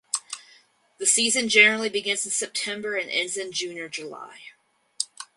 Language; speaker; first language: English; native; English